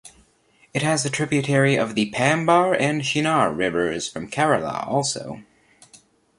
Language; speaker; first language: English; native; English